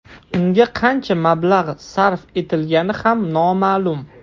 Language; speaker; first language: Uzbek; non-native, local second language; Russian